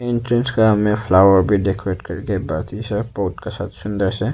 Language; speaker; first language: Hindi; non-native, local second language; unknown